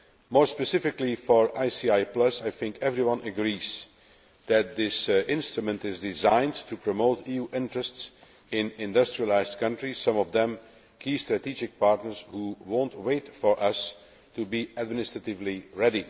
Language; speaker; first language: English; non-native, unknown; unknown